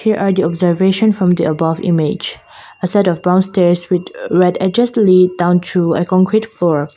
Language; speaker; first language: English; non-native, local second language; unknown